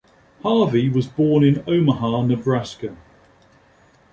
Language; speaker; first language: English; native; English